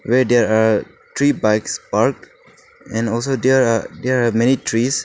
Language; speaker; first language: English; non-native, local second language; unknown